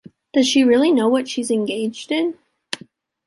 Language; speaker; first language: English; native; English